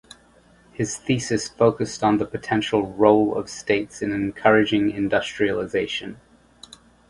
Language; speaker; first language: English; native; English